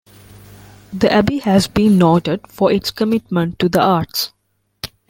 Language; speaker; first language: English; non-native, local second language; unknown